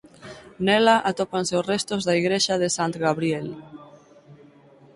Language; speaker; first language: Galician; native; Galician